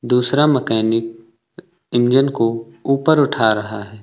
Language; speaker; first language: Hindi; native; Hindi